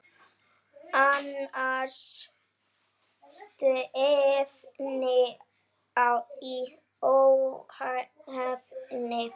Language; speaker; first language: Icelandic; native; Icelandic